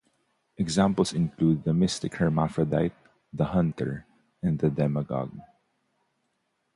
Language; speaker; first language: English; non-native, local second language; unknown